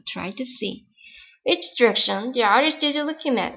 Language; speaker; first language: English; non-native, fluent; Korean